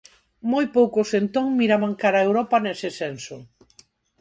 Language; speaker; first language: Galician; non-native, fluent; Spanish